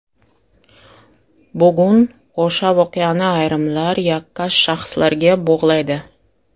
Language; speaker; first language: Uzbek; non-native, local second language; Russian